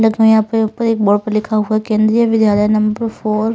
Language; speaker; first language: Hindi; non-native, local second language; Punjabi